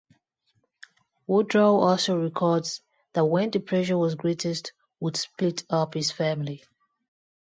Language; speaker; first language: English; non-native, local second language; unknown